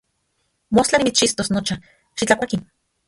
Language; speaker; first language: Central Puebla Nahuatl; non-native, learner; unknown